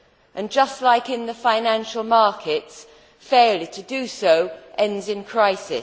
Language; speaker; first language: English; native; English